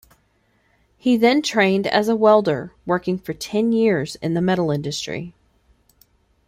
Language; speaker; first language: English; native; English